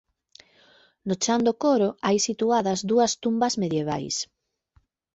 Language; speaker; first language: Galician; native; Galician